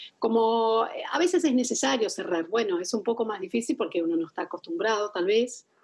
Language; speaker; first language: Spanish; non-native, fluent; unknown